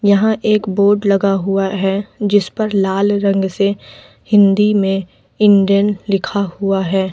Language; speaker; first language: Hindi; native; Hindi